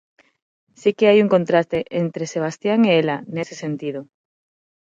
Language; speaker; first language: Galician; non-native, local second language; Spanish